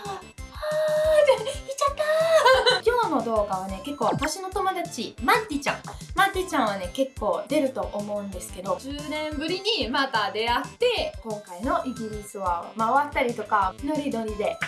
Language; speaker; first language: Japanese; non-native, learner; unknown